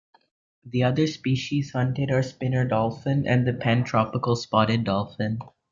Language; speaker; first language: English; native; English